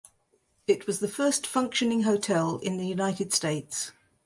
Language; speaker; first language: English; native; English